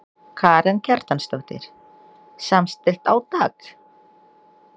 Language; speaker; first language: Icelandic; non-native, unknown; Indonesian